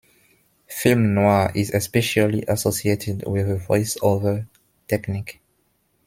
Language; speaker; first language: English; non-native, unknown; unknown